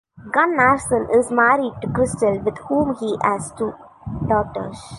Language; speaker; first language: English; non-native, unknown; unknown